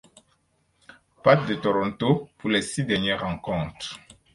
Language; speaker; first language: French; non-native, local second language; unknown